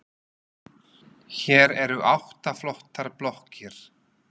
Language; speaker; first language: Icelandic; non-native, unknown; Slovak